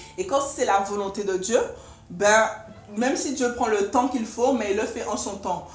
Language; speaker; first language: French; native; French